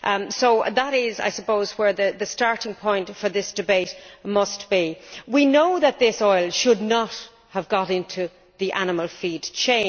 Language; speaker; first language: English; native; English